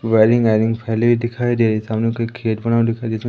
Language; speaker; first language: Hindi; native; Hindi